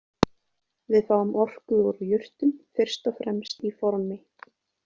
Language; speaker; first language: Icelandic; native; Icelandic